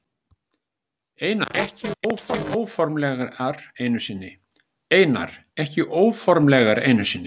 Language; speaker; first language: Icelandic; native; Icelandic